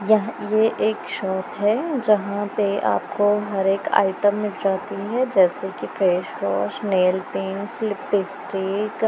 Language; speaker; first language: Hindi; non-native, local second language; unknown